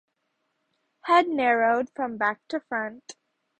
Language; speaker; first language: English; native; English